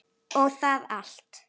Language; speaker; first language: Icelandic; native; Icelandic